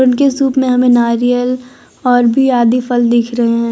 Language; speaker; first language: Hindi; non-native, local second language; Gujarati